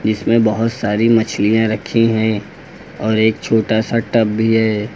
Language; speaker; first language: Hindi; native; Hindi